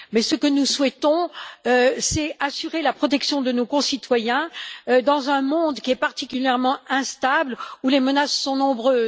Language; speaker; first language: French; native; French